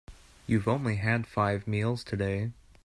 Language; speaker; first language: English; native; English